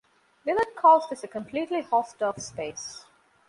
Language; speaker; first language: English; non-native, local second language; Divehi